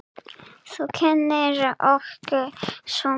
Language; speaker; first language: Icelandic; non-native, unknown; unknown